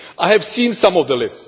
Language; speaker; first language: English; non-native, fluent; Czech